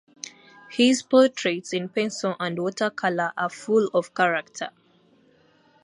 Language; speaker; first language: English; native; English